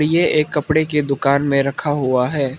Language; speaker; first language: Hindi; non-native, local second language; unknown